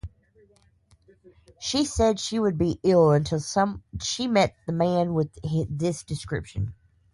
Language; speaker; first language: English; native; English